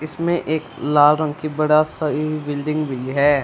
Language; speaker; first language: Hindi; non-native, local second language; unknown